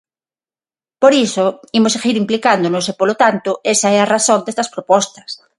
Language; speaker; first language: Galician; non-native, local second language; Spanish